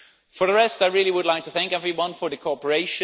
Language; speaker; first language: English; non-native, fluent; Dutch